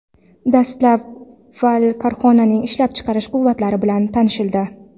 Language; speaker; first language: Uzbek; non-native, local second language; Kara-Kalpak